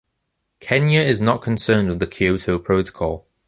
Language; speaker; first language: English; native; English